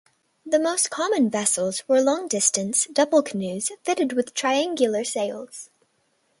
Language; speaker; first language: English; native; English